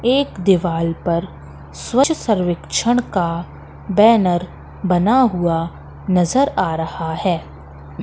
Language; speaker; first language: Hindi; native; Hindi